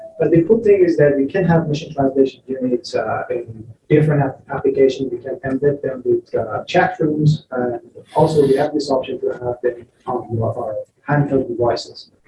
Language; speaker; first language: English; non-native, fluent; Persian